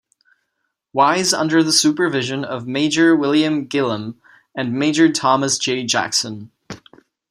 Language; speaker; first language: English; non-native, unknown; Czech